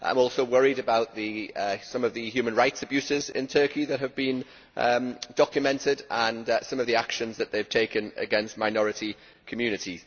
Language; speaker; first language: English; native; English